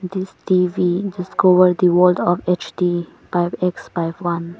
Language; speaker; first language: Hindi; non-native, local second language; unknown